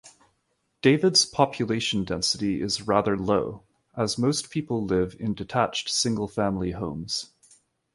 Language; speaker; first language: English; native; English